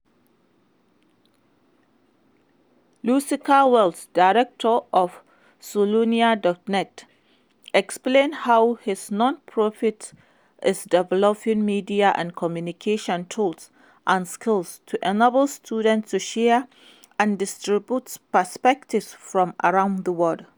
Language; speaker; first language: English; non-native, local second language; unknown